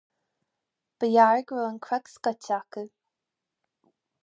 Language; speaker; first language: Irish; non-native, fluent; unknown